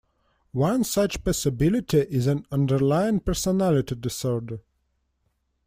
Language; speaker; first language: English; non-native, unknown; Russian